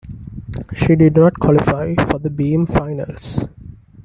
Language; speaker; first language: English; non-native, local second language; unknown